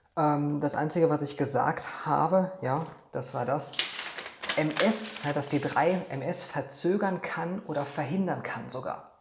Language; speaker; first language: German; non-native, fluent; Polish